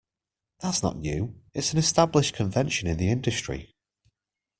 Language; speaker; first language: English; native; English